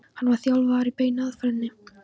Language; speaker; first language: Icelandic; non-native, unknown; Polish